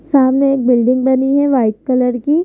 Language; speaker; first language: Hindi; native; Hindi